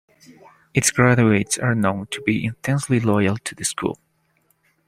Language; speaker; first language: English; non-native, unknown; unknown